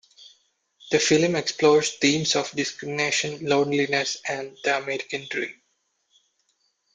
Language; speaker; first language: English; non-native, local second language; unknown